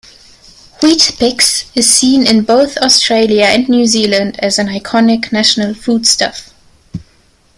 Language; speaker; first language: English; non-native, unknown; German